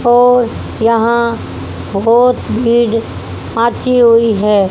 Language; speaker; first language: Hindi; native; Hindi